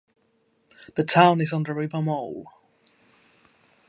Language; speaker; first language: English; non-native, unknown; Finnish